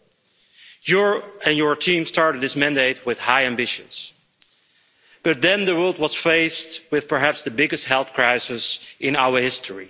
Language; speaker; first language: English; non-native, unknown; Dutch